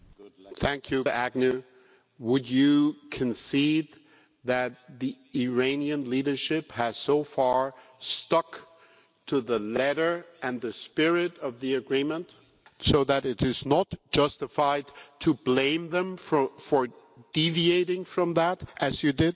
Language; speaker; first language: English; non-native, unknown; German